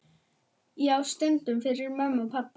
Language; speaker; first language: Icelandic; non-native, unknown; German